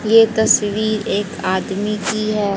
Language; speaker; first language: Hindi; native; Hindi